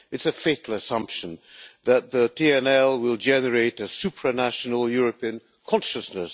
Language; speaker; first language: English; non-native, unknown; Hungarian